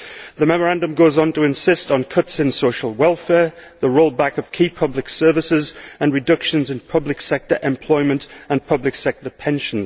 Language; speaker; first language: English; native; English